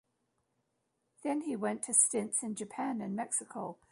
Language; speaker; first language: English; native; English